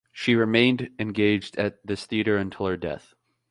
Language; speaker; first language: English; native; English